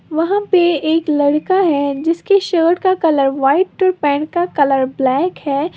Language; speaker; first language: Hindi; native; Hindi